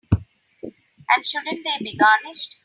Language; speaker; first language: English; non-native, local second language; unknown